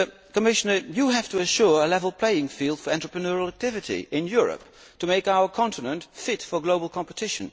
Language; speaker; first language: English; non-native, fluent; Dutch